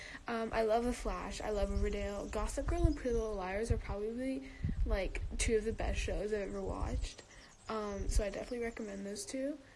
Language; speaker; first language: English; native; English